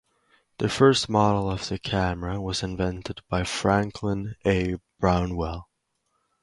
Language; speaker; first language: English; native; English